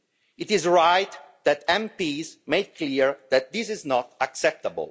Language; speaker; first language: English; non-native, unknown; Italian